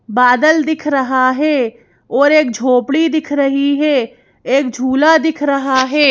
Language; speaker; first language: Hindi; native; Hindi